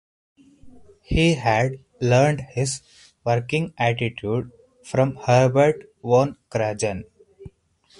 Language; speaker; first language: English; non-native, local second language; Hindi